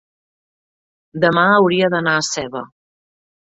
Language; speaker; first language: Catalan; native; Catalan